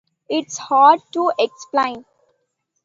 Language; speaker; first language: English; non-native, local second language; Tamil